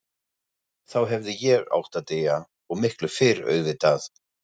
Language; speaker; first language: Icelandic; non-native, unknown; German